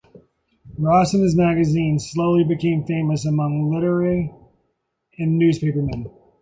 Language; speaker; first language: English; native; English